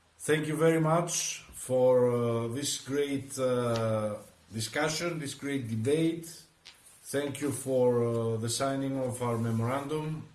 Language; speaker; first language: English; non-native, fluent; Greek